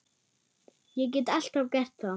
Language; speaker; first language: Icelandic; non-native, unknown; German